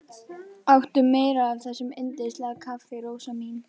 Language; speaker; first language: Icelandic; native; Icelandic